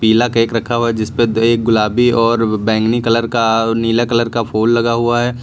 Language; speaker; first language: Hindi; native; Hindi